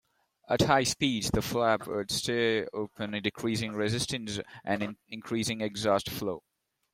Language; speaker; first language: English; non-native, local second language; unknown